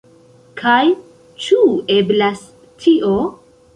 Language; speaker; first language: Esperanto; non-native, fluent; Central Kurdish